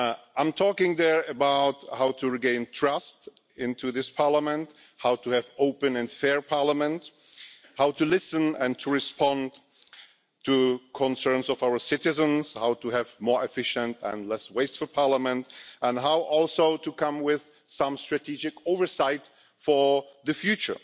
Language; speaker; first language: English; non-native, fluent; Czech